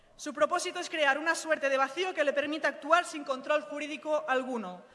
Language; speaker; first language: Spanish; non-native, local second language; Catalan